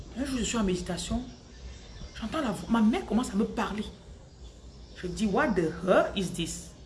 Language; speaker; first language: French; non-native, local second language; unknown